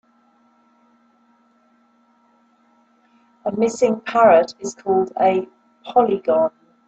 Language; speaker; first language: English; native; English